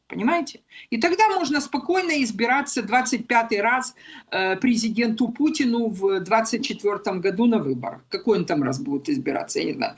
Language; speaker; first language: Russian; non-native, local second language; Ukrainian